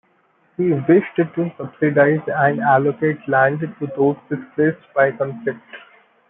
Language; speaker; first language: English; non-native, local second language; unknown